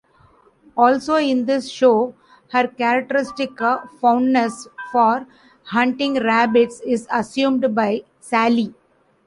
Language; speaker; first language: English; non-native, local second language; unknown